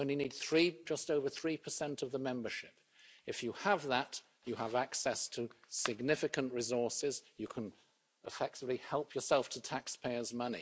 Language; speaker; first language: English; native; English